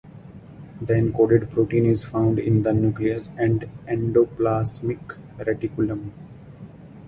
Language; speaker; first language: English; non-native, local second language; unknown